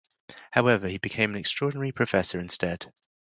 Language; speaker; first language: English; native; English